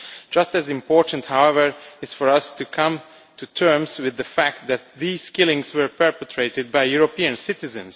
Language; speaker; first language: English; non-native, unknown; Romanian